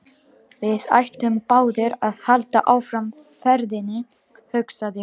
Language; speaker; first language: Icelandic; non-native, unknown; Romanian